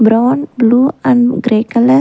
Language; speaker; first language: English; non-native, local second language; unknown